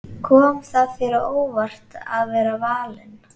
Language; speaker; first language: Icelandic; native; Icelandic